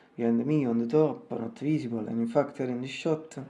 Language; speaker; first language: English; non-native, fluent; Italian